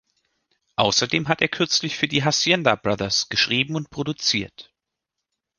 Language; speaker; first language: German; native; German